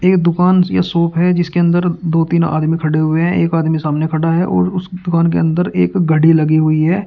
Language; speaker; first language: Hindi; native; Hindi